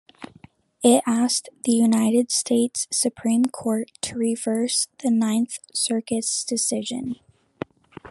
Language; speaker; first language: English; native; English